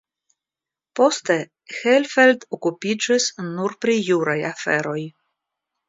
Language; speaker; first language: Esperanto; non-native, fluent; Russian